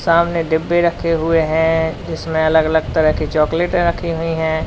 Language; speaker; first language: Hindi; native; Hindi